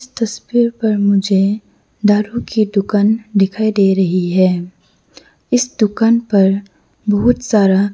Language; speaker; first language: Hindi; non-native, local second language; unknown